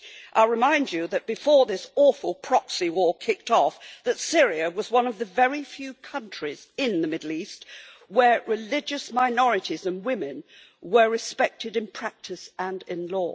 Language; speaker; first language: English; native; English